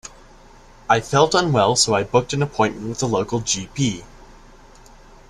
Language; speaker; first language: English; native; English